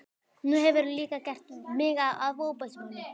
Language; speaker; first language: Icelandic; native; Icelandic